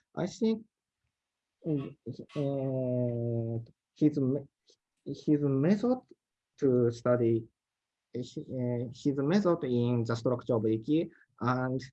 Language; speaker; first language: English; non-native, learner; Japanese